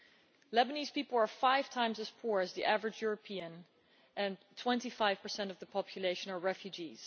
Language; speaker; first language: English; non-native, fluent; Dutch